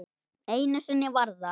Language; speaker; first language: Icelandic; native; Icelandic